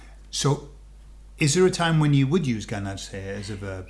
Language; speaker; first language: English; native; English